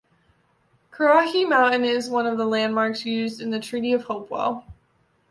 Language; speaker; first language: English; native; English